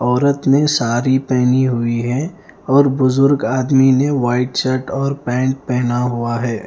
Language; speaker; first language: Hindi; non-native, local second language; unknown